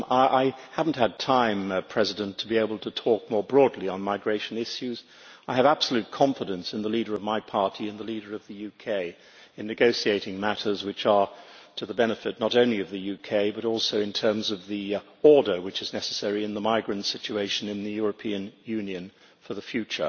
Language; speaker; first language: English; native; English